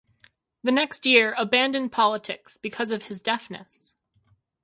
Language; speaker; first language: English; native; English